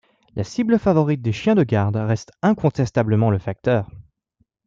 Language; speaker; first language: French; native; French